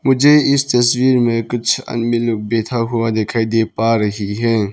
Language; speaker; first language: Hindi; non-native, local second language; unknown